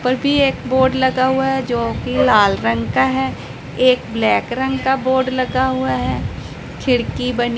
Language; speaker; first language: Hindi; non-native, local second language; Punjabi